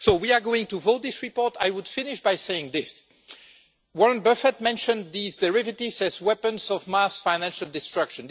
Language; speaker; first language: English; non-native, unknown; French